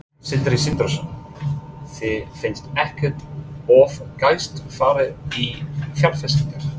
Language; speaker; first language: Icelandic; non-native, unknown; English